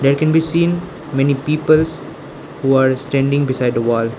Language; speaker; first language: English; non-native, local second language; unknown